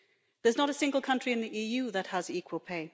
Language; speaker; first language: English; native; English